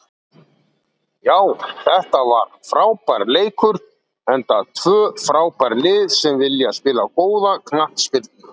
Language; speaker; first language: Icelandic; native; Icelandic